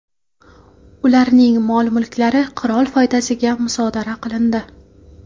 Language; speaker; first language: Uzbek; non-native, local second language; Kara-Kalpak